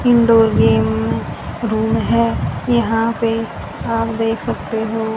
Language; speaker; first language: Hindi; native; Hindi